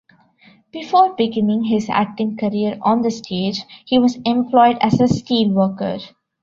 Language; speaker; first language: English; non-native, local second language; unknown